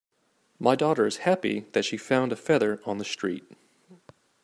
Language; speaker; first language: English; native; English